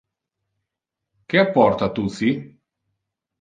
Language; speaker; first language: Interlingua; non-native, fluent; Italian